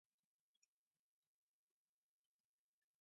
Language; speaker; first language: English; non-native, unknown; Mongolian